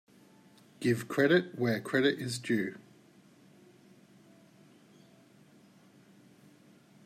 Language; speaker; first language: English; native; English